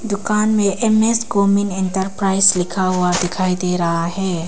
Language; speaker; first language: Hindi; non-native, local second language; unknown